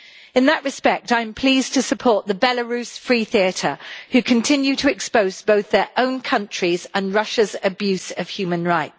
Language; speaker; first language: English; native; English